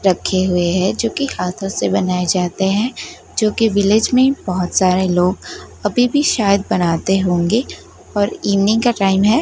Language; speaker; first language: Hindi; non-native, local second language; Gujarati